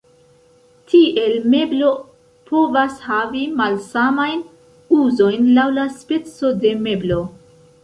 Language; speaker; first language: Esperanto; non-native, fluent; Central Kurdish